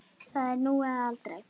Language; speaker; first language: Icelandic; native; Icelandic